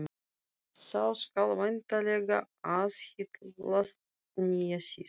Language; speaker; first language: Icelandic; non-native, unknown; Russian